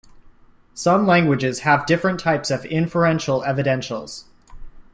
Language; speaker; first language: English; native; English